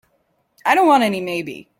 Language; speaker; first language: English; native; English